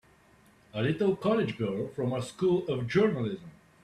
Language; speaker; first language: English; native; English